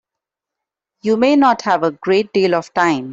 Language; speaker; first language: English; non-native, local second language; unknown